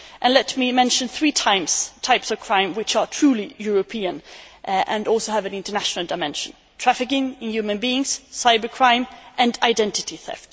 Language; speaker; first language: English; non-native, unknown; Swedish